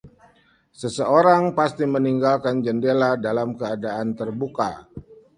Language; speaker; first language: Indonesian; native; Indonesian